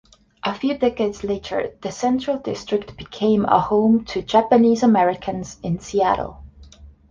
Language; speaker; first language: English; non-native, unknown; Estonian